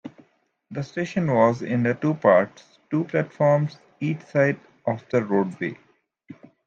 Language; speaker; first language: English; native; English